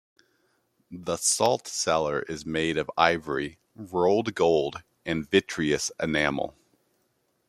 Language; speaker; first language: English; native; English